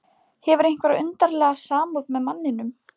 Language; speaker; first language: Icelandic; non-native, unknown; Polish